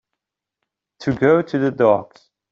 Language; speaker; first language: English; non-native, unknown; Dutch